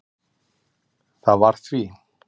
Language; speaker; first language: Icelandic; native; Icelandic